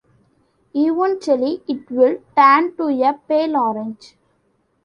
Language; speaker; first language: English; non-native, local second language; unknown